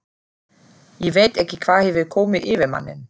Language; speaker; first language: Icelandic; non-native, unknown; German